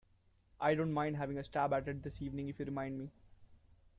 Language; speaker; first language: English; non-native, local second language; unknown